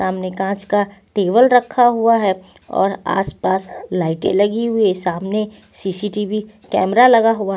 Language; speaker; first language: Hindi; non-native, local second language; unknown